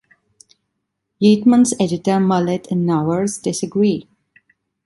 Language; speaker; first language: English; non-native, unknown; Italian